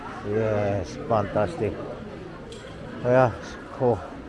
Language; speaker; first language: English; non-native, learner; Korean